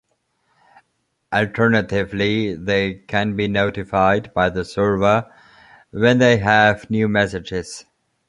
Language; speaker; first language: English; non-native, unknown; German